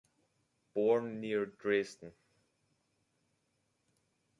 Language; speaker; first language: English; native; English